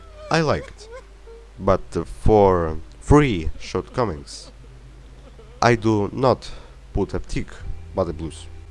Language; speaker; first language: English; non-native, learner; Russian